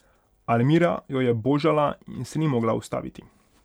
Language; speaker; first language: Slovenian; non-native, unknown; Hungarian